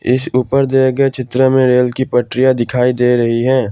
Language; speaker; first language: Hindi; non-native, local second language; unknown